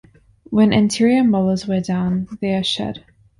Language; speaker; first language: English; non-native, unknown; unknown